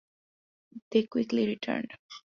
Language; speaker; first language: English; non-native, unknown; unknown